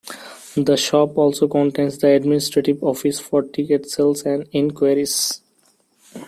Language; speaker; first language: English; non-native, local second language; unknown